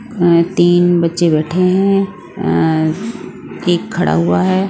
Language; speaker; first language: Hindi; non-native, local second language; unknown